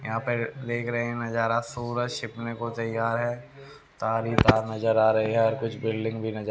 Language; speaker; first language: Hindi; native; Hindi